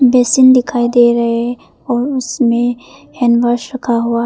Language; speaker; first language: Hindi; non-native, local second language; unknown